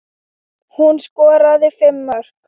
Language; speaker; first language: Icelandic; non-native, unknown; Thai